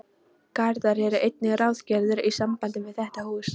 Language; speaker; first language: Icelandic; non-native, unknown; Polish